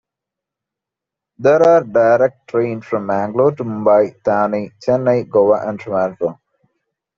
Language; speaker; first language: English; non-native, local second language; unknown